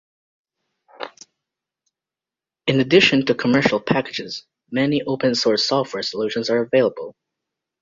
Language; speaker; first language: English; native; English